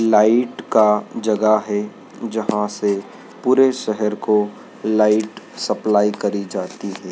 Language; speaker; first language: Hindi; native; Hindi